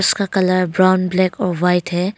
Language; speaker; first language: Hindi; non-native, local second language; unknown